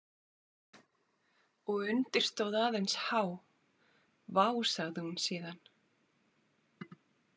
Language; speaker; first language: Icelandic; native; Icelandic